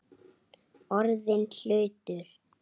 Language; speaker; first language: Icelandic; native; Icelandic